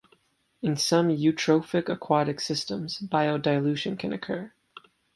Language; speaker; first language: English; native; English